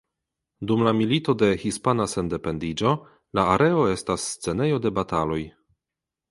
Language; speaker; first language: Esperanto; non-native, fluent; Polish